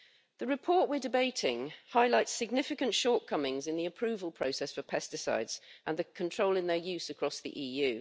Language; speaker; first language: English; native; English